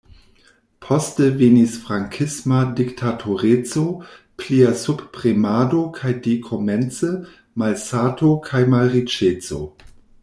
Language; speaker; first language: Esperanto; non-native, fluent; German